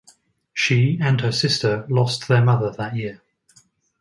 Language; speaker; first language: English; native; English